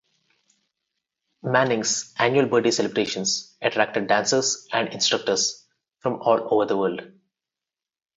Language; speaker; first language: English; non-native, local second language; Telugu